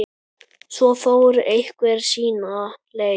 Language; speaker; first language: Icelandic; native; Icelandic